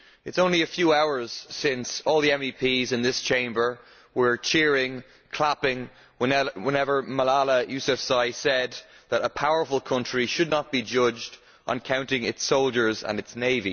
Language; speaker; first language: English; native; English